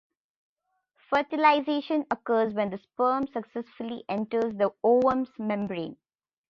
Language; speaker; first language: English; non-native, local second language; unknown